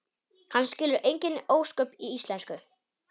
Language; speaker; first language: Icelandic; non-native, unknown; Polish